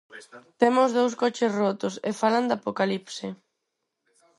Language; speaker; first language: Galician; non-native, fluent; Spanish